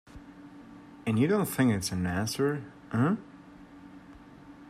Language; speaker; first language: English; native; English